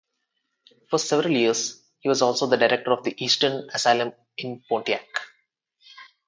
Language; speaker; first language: English; non-native, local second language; Telugu